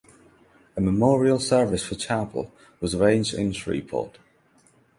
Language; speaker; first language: English; non-native, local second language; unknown